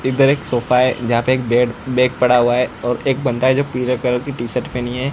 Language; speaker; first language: Hindi; non-native, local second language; Gujarati